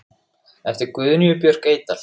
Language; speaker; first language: Icelandic; native; Icelandic